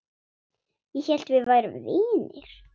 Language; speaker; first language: Icelandic; non-native, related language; Swedish